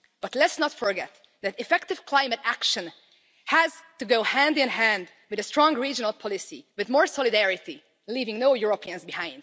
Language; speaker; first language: English; non-native, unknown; Hungarian